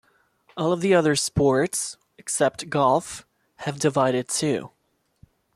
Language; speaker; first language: English; non-native, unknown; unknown